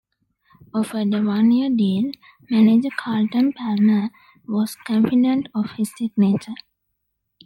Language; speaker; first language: English; non-native, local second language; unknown